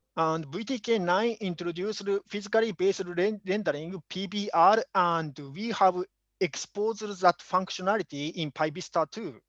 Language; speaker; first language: English; non-native, fluent; Japanese